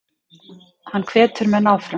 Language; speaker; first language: Icelandic; native; Icelandic